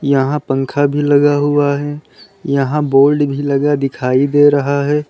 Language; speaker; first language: Hindi; native; Hindi